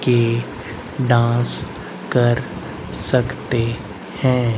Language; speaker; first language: Hindi; native; Hindi